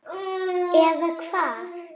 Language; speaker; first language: Icelandic; native; Icelandic